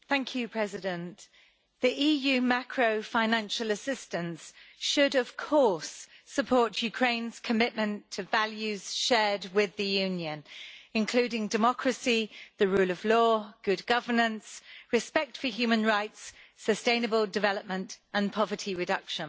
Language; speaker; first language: English; native; English